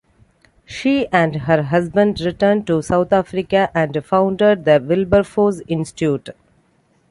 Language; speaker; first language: English; non-native, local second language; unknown